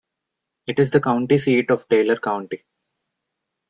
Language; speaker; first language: English; non-native, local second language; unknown